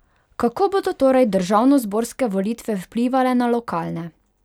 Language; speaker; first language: Slovenian; non-native, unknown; Hungarian